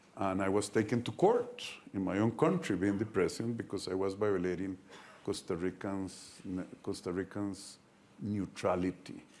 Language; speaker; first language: English; non-native, fluent; Spanish